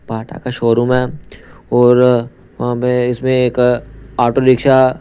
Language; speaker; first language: Hindi; non-native, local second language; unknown